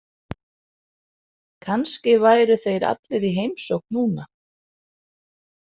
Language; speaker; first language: Icelandic; non-native, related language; Danish